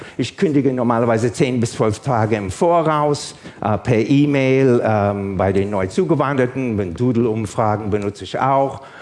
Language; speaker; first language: German; non-native, fluent; English